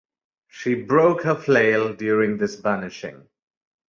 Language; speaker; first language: English; non-native, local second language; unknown